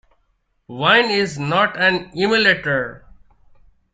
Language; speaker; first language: English; non-native, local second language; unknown